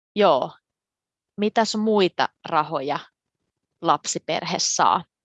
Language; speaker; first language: Finnish; native; Finnish